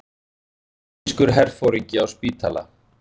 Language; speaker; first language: Icelandic; native; Icelandic